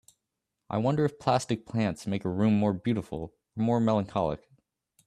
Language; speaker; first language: English; native; English